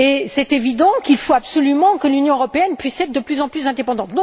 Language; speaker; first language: French; native; French